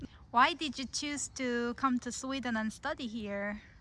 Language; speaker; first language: English; non-native, fluent; Korean